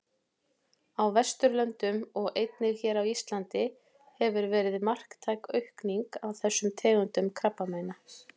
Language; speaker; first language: Icelandic; native; Icelandic